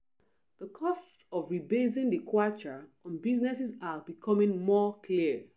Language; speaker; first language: English; non-native, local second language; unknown